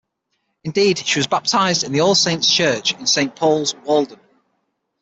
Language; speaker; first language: English; native; English